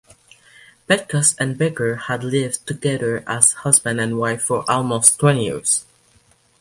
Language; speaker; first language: English; non-native, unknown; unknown